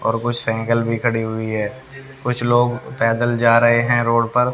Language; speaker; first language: Hindi; native; Hindi